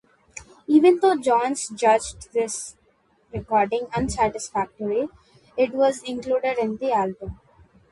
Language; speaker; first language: English; non-native, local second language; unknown